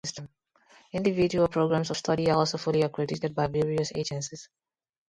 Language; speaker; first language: English; non-native, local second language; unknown